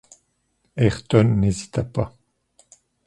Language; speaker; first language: French; native; French